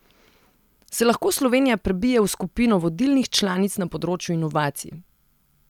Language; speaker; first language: Slovenian; non-native, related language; Serbian